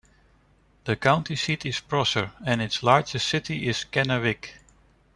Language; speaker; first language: English; non-native, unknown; Dutch